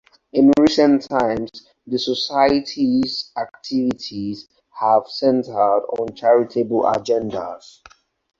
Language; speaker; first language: English; non-native, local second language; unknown